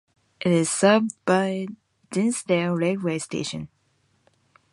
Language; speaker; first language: English; non-native, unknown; Japanese